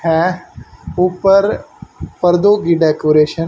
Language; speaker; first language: Hindi; native; Hindi